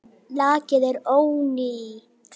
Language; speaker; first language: Icelandic; native; Icelandic